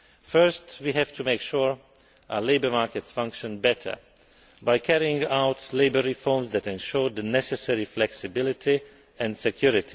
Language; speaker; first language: English; non-native, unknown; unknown